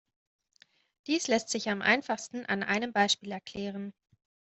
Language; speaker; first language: German; native; German